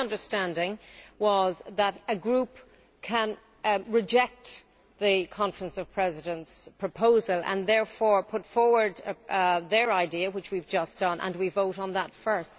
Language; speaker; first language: English; native; English